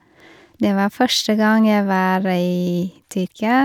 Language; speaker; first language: Norwegian; non-native, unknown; Vietnamese